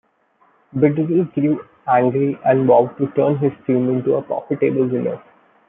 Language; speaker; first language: English; non-native, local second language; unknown